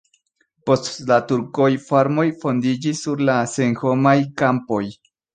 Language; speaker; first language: Esperanto; non-native, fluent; Spanish